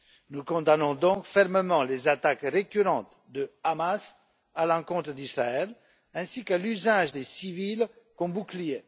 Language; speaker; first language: French; non-native, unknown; Romanian